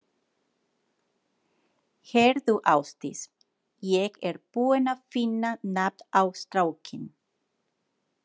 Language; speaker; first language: Icelandic; non-native, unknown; Spanish